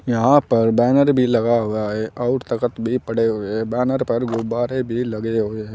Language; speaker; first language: Hindi; native; Hindi